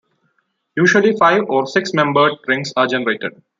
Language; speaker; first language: English; non-native, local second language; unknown